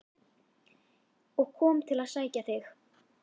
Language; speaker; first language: Icelandic; native; Icelandic